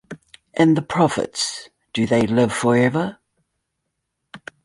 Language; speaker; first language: English; native; English